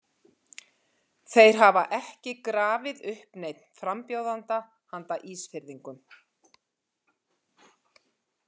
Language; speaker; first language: Icelandic; native; Icelandic